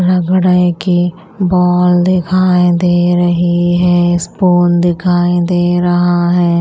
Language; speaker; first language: Hindi; non-native, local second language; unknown